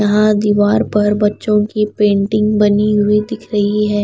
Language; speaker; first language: Hindi; non-native, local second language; Punjabi